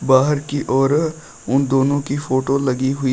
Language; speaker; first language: Hindi; native; Hindi